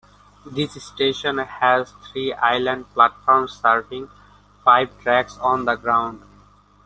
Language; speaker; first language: English; non-native, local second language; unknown